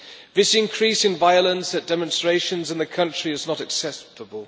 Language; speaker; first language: English; non-native, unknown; German